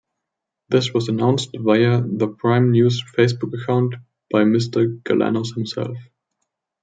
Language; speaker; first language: English; non-native, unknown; German